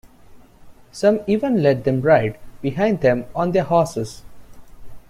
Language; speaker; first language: English; non-native, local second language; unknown